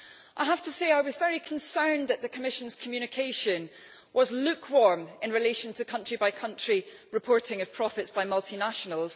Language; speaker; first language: English; native; English